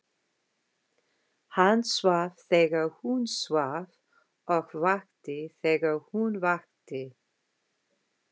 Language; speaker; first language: Icelandic; non-native, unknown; English